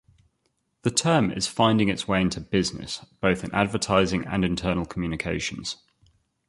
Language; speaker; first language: English; native; English